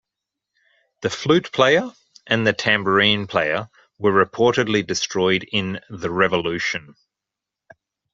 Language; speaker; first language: English; native; English